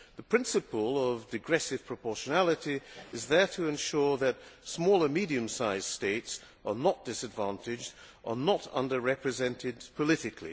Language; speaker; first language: English; non-native, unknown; Hungarian